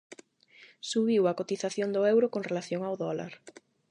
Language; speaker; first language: Galician; non-native, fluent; Spanish